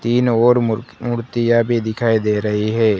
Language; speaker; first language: Hindi; non-native, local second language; Gujarati